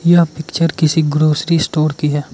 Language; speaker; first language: Hindi; non-native, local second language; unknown